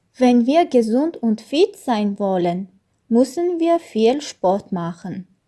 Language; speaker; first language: German; non-native, learner; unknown